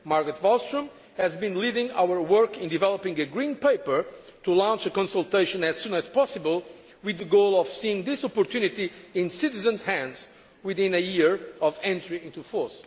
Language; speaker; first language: English; non-native, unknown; Portuguese